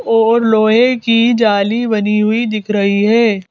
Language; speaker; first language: Hindi; native; Hindi